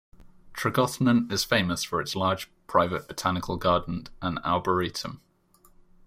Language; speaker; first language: English; native; English